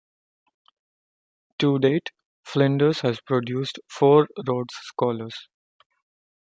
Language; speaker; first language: English; non-native, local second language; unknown